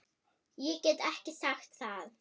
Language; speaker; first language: Icelandic; non-native, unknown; German